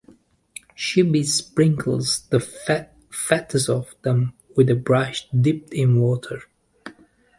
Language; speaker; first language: English; native; English